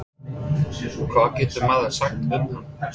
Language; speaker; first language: Icelandic; non-native, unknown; English